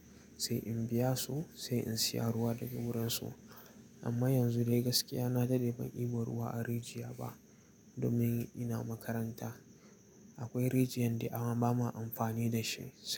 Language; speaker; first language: Hausa; native; Hausa